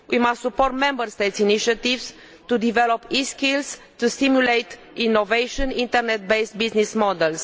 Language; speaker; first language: English; non-native, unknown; Romanian